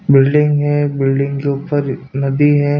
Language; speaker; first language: Hindi; non-native, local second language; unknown